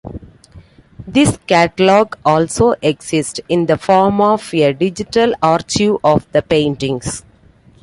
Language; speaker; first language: English; non-native, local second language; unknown